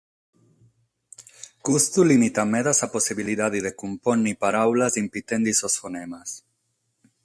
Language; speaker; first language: Sardinian; non-native, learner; Catalan